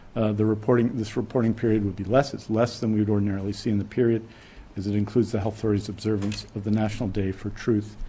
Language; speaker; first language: English; native; English